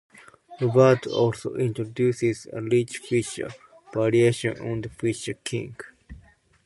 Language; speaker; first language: English; non-native, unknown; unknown